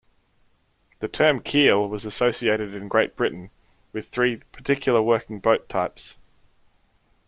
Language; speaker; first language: English; native; English